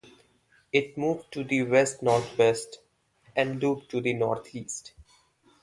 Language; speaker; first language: English; non-native, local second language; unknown